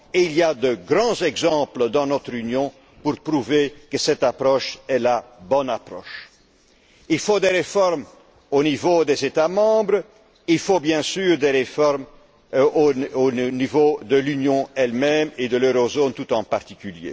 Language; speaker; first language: French; non-native, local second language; Dutch